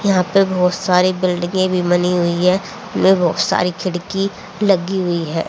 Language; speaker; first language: Hindi; native; Hindi